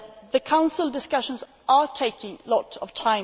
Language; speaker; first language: English; non-native, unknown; Swedish